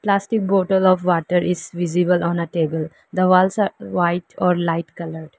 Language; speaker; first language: English; non-native, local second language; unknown